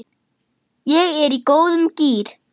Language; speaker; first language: Icelandic; non-native, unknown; German